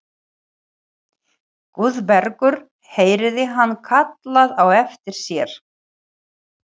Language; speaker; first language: Icelandic; non-native, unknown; Ukrainian